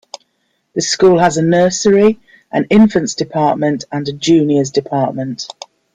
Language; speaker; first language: English; native; English